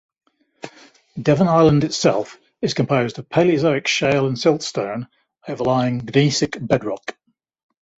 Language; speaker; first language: English; native; English